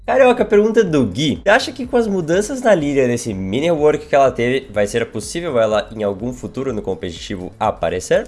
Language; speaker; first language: Portuguese; native; Portuguese